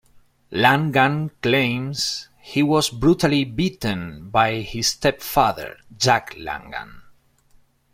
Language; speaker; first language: English; non-native, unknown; Spanish